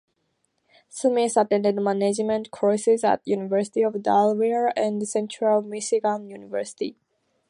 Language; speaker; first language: English; native; English